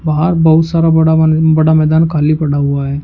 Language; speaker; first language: Hindi; native; Hindi